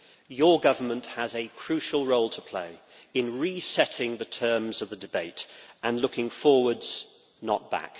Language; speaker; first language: English; native; English